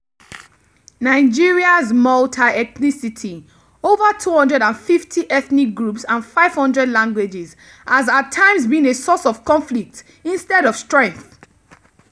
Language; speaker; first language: English; non-native, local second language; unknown